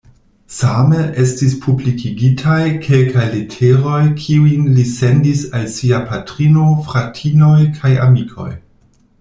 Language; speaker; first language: Esperanto; non-native, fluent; German